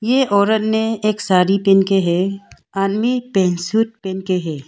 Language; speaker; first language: Hindi; non-native, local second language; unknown